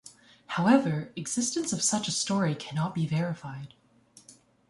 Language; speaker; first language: English; native; English